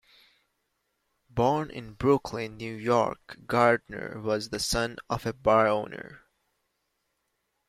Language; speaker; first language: English; native; English